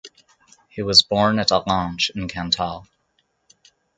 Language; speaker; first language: English; native; English